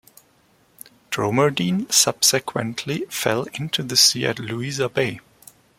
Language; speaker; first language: English; non-native, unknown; German